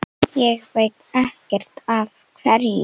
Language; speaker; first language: Icelandic; non-native, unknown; Slovenian